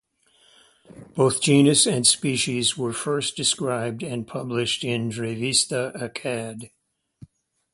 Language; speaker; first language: English; native; English